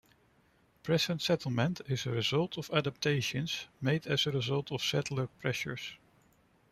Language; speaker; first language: English; non-native, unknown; Dutch